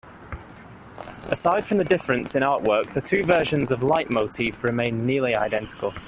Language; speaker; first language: English; native; English